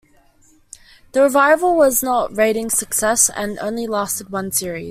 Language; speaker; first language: English; native; English